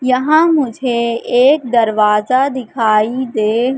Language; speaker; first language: Hindi; native; Hindi